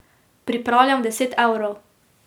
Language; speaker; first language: Slovenian; native; Slovenian